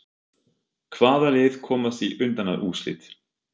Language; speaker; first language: Icelandic; non-native, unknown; German